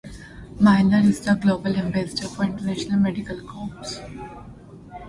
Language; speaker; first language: English; non-native, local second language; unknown